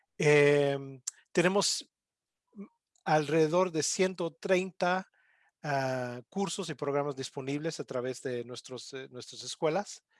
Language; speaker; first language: Spanish; non-native, fluent; English